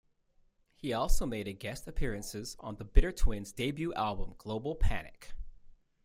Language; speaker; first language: English; native; English